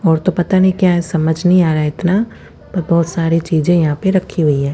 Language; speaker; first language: Hindi; non-native, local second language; Punjabi